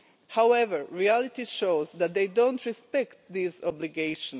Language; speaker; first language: English; non-native, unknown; Croatian